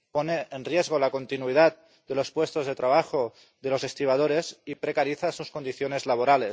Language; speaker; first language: Spanish; non-native, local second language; Catalan